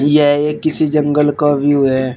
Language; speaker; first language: Hindi; native; Hindi